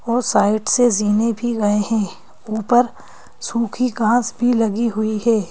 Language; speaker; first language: Hindi; native; Hindi